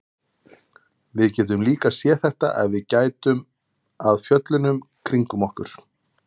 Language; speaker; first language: Icelandic; native; Icelandic